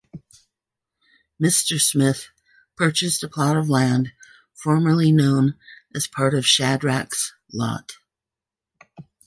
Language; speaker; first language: English; native; English